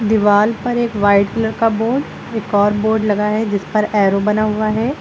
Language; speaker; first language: Hindi; native; Hindi